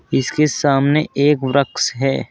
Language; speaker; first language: Hindi; native; Hindi